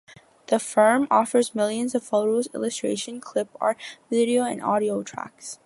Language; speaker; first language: English; native; English